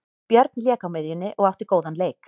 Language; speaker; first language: Icelandic; native; Icelandic